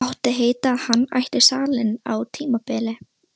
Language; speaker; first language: Icelandic; non-native, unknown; Russian